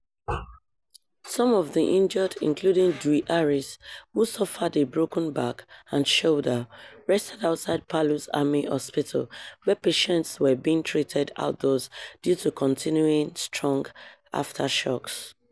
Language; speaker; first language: English; non-native, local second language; Yoruba